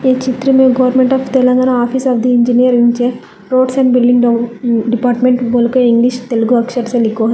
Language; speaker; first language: Hindi; non-native, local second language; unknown